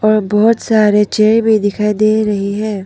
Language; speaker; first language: Hindi; non-native, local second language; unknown